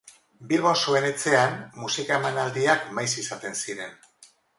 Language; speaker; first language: Basque; non-native, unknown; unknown